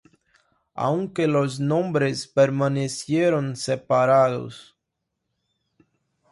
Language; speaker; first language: Spanish; non-native, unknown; Portuguese